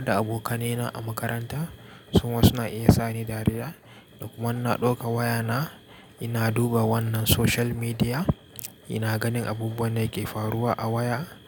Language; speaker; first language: Hausa; native; Hausa